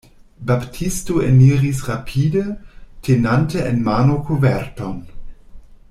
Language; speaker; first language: Esperanto; non-native, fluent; German